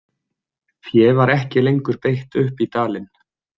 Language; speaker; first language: Icelandic; native; Icelandic